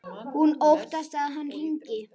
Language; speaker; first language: Icelandic; native; Icelandic